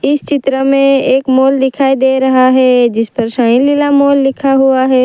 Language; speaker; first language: Hindi; non-native, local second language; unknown